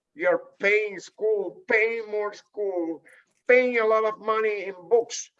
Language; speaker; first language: English; non-native, fluent; Spanish